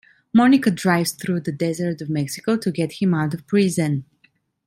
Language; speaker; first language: English; non-native, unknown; Italian